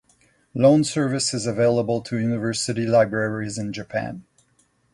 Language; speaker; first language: English; non-native, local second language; French